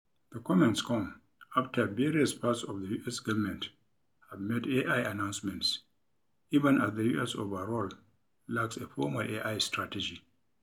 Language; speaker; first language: English; non-native, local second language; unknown